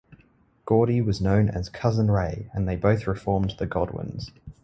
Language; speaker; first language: English; native; English